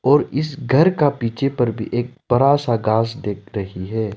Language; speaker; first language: Hindi; non-native, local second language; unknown